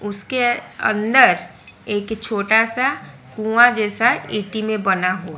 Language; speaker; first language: Hindi; non-native, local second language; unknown